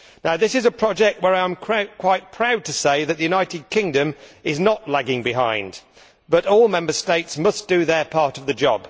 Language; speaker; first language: English; native; English